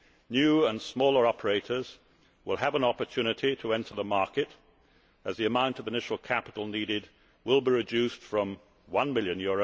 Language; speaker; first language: English; native; English